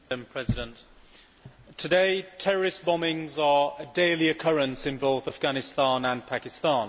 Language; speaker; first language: English; native; English